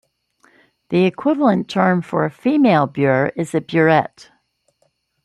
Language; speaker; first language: English; native; English